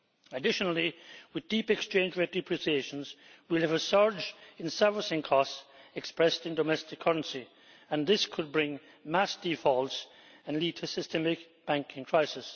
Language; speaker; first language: English; native; English